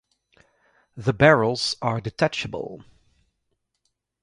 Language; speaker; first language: English; native; English